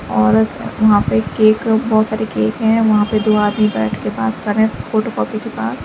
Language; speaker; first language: Hindi; native; Hindi